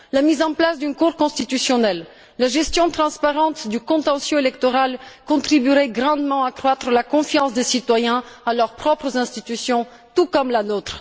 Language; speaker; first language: French; non-native, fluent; Bulgarian